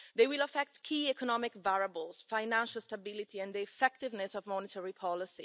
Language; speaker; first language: English; non-native, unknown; Italian